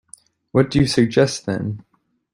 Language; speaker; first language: English; native; English